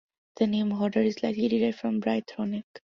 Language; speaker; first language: English; non-native, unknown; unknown